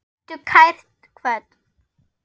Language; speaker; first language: Icelandic; non-native, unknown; German